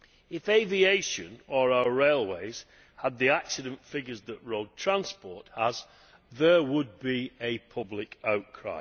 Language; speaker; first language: English; native; English